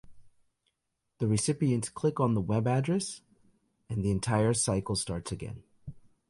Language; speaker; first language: English; native; English